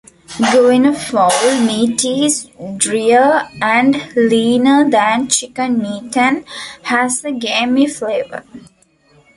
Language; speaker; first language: English; non-native, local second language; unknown